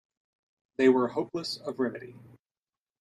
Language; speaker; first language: English; native; English